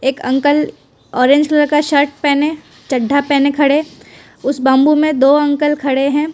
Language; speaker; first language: Hindi; non-native, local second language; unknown